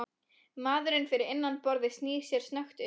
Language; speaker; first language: Icelandic; non-native, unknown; Polish